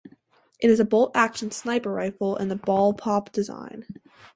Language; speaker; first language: English; native; English